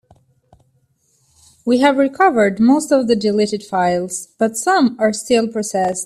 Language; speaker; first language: English; native; English